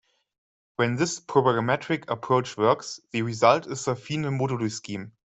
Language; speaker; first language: English; non-native, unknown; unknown